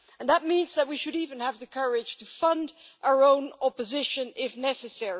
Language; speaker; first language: English; non-native, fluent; Dutch